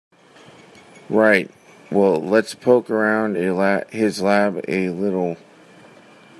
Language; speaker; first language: English; native; English